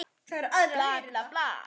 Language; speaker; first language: Icelandic; native; Icelandic